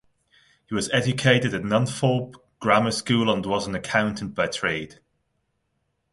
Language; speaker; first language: English; non-native, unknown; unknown